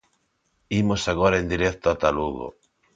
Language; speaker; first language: Galician; non-native, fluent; Spanish